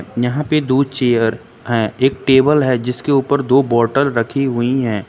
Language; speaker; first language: Hindi; native; Hindi